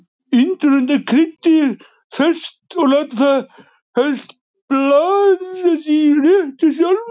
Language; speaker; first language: Icelandic; native; Icelandic